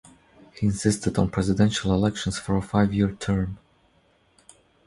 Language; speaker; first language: English; non-native, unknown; Croatian